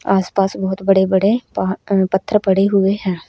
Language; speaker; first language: Hindi; native; Hindi